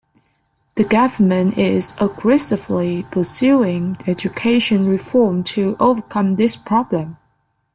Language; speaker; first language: English; native; English